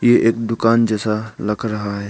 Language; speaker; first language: Hindi; early bilingual, other home language; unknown